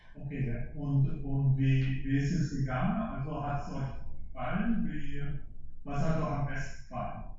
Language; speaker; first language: German; early bilingual, heritage; German